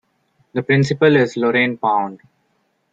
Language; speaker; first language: English; non-native, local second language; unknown